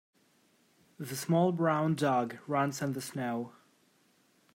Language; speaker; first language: English; native; English